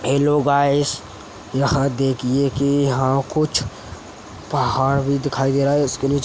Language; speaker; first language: Hindi; native; Hindi